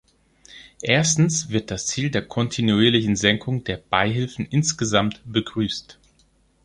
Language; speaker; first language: German; non-native, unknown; Greek